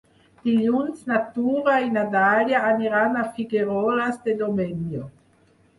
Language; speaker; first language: Catalan; non-native, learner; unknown